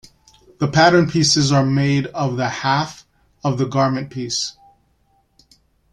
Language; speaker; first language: English; native; English